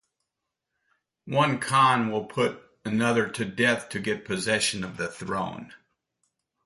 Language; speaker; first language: English; native; English